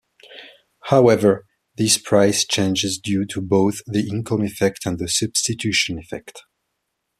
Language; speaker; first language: English; non-native, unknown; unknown